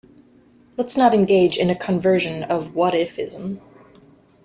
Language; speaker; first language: English; native; English